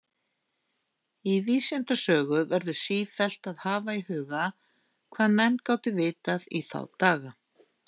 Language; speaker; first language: Icelandic; native; Icelandic